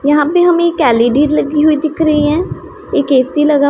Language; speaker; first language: Hindi; non-native, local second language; Punjabi